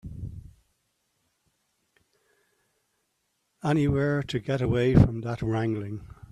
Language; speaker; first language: English; native; English